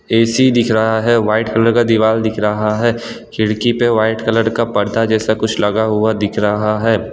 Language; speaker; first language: Hindi; non-native, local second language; Gujarati